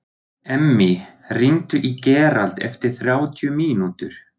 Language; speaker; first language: Icelandic; non-native, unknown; German